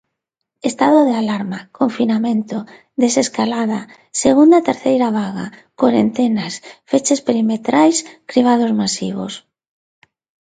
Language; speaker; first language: Galician; non-native, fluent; Spanish